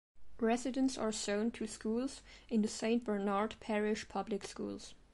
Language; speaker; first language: English; non-native, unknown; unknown